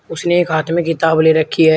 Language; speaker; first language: Hindi; native; Hindi